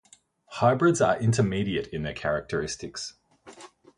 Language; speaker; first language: English; native; English